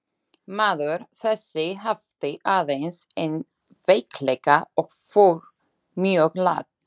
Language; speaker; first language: Icelandic; non-native, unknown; Slovak